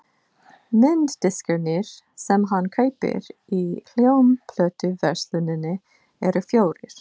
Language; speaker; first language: Icelandic; non-native, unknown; English